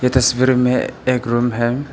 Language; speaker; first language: Hindi; early bilingual, other home language; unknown